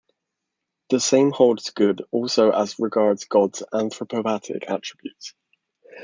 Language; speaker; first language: English; native; English